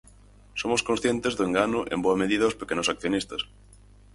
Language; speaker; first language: Galician; native; Galician